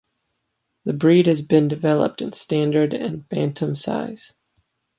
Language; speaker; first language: English; native; English